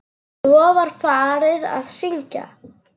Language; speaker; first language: Icelandic; non-native, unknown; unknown